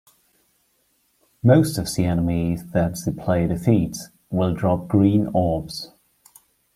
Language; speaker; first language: English; non-native, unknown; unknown